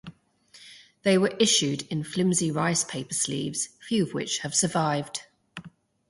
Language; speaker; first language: English; native; English